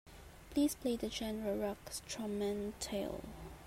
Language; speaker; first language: English; non-native, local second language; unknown